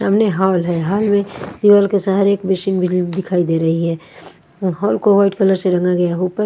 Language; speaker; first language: Hindi; non-native, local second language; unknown